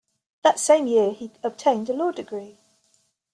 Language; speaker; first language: English; native; English